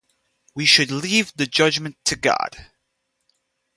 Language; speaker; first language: English; native; English